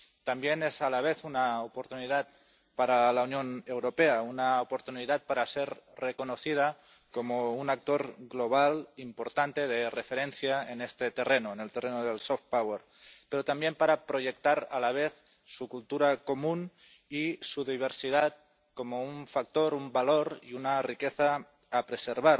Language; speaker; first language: Spanish; non-native, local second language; Catalan